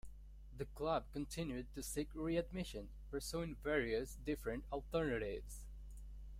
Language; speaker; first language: English; non-native, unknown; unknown